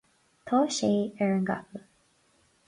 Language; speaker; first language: Irish; non-native, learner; English